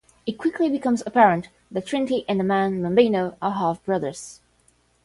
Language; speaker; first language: English; non-native, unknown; Portuguese